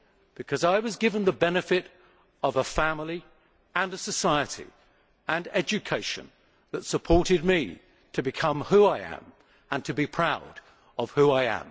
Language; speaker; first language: English; native; English